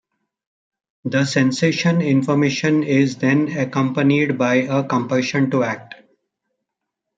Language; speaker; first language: English; non-native, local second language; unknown